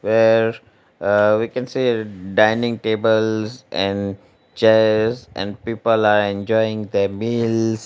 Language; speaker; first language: English; non-native, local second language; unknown